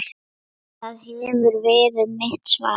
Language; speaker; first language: Icelandic; non-native, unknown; Lithuanian